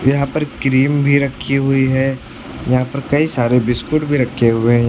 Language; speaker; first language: Hindi; native; Hindi